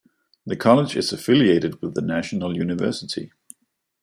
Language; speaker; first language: English; non-native, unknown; Danish